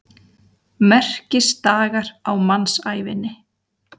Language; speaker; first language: Icelandic; native; Icelandic